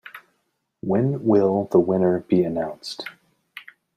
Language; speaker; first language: English; native; English